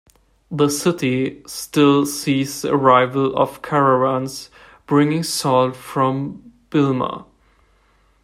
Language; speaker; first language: English; non-native, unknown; German